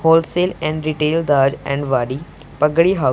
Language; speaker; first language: Hindi; non-native, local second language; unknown